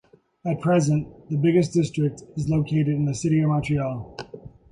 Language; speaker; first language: English; native; English